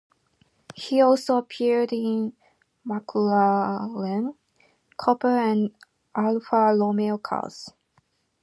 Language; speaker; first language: English; non-native, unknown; Japanese